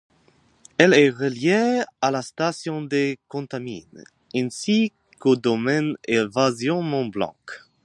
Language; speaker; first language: French; non-native, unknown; English